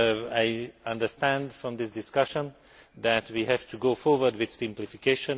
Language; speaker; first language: English; non-native, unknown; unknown